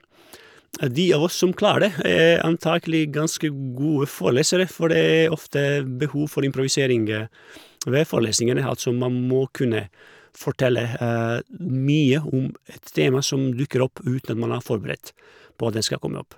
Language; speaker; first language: Norwegian; non-native, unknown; Croatian